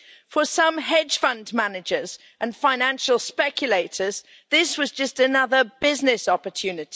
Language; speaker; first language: English; native; English